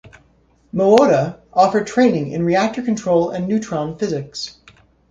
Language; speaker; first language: English; native; English